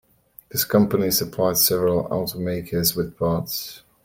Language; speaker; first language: English; native; English